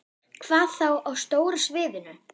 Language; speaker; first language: Icelandic; non-native, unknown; German